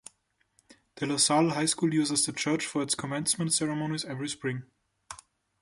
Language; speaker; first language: English; non-native, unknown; German